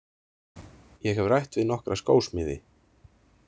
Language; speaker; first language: Icelandic; native; Icelandic